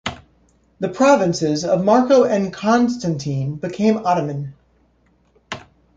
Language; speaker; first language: English; native; English